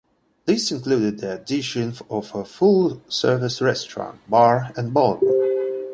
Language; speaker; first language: English; non-native, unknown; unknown